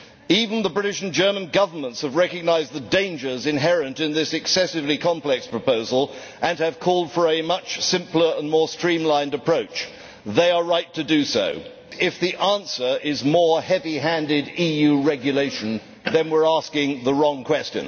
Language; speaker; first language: English; native; English